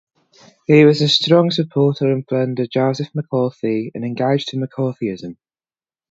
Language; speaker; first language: English; native; English